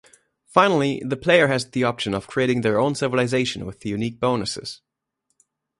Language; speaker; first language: English; non-native, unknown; German